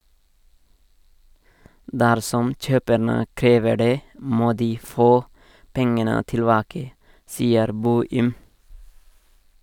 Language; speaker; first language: Norwegian; non-native, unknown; Nepali